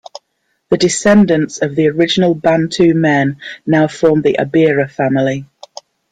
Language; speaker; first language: English; native; English